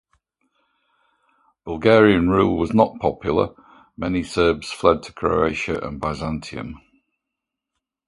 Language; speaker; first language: English; native; English